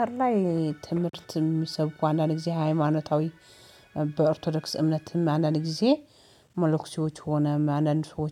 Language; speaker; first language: Amharic; native; Amharic